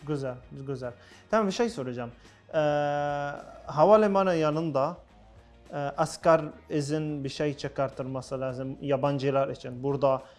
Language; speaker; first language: Turkish; non-native, learner; Arabic